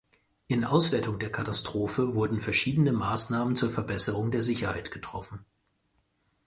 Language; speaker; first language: German; native; German